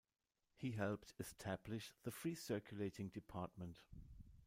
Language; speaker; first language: English; non-native, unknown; German